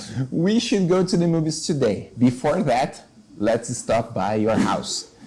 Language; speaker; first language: English; non-native, fluent; Portuguese